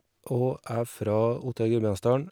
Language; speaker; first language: Norwegian; native; Norwegian